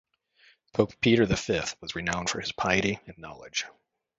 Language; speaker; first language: English; native; English